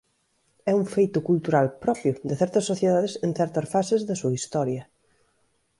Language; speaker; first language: Galician; native; Galician